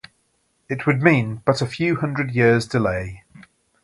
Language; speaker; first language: English; native; English